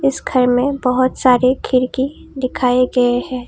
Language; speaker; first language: Hindi; non-native, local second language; Assamese